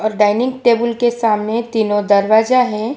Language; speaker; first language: Hindi; non-native, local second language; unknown